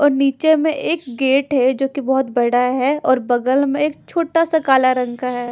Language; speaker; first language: Hindi; non-native, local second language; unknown